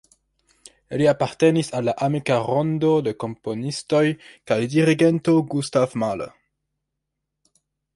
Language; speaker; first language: Esperanto; non-native, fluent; French